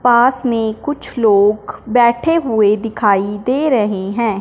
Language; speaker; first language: Hindi; non-native, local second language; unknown